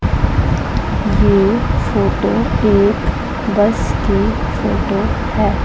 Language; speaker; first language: Hindi; non-native, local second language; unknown